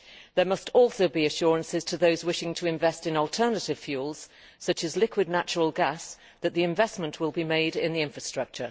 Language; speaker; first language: English; native; English